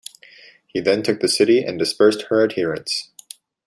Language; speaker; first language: English; native; English